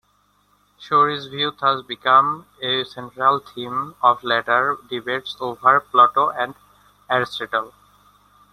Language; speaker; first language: English; non-native, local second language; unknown